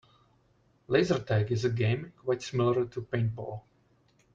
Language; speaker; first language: English; non-native, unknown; Czech